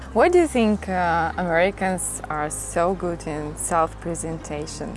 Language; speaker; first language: English; non-native, learner; Russian